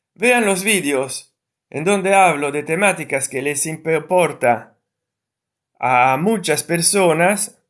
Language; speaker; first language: Spanish; non-native, related language; Italian